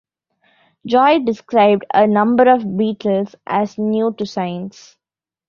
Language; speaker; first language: English; non-native, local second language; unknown